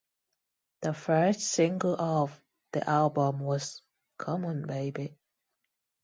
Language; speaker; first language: English; non-native, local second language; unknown